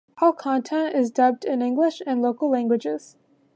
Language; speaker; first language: English; native; English